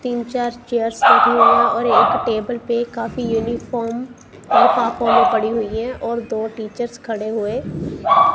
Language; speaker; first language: Hindi; non-native, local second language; Punjabi